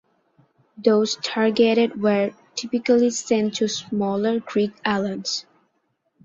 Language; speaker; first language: English; non-native, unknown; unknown